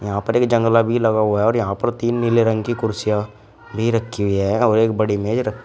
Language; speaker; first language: Hindi; native; Hindi